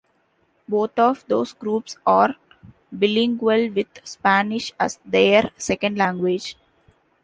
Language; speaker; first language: English; non-native, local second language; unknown